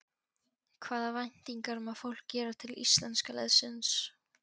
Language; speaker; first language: Icelandic; non-native, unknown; Polish